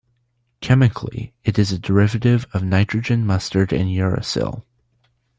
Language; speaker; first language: English; native; English